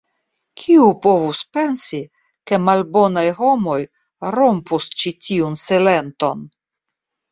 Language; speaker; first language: Esperanto; non-native, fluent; Russian